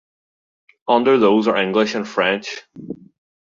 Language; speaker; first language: English; native; English